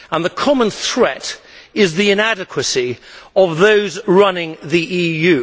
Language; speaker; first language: English; native; English